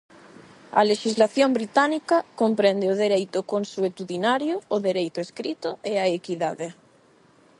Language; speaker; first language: Galician; non-native, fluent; Spanish